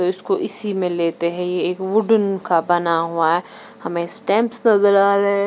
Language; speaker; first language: Hindi; non-native, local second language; Punjabi